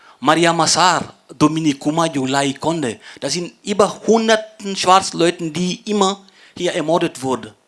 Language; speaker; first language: German; non-native, fluent; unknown